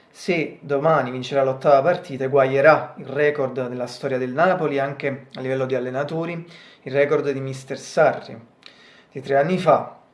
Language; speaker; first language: Italian; native; Italian